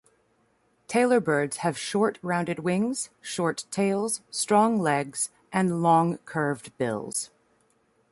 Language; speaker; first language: English; native; English